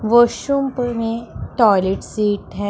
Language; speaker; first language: Hindi; non-native, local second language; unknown